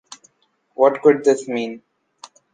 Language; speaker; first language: English; non-native, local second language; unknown